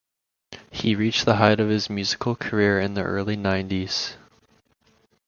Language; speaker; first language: English; native; English